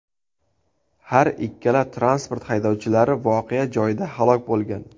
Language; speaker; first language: Uzbek; native; Uzbek